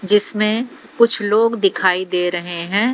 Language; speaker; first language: Hindi; native; Hindi